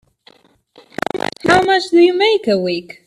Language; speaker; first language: English; native; English